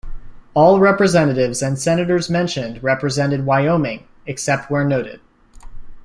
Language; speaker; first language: English; native; English